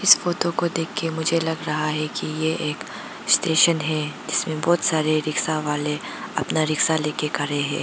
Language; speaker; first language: Hindi; non-native, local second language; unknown